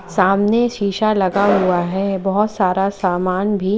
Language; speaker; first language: Hindi; native; Hindi